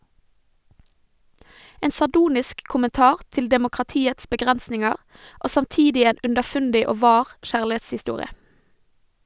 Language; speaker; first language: Norwegian; native; Norwegian